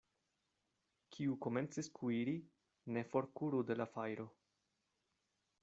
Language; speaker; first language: Esperanto; non-native, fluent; Spanish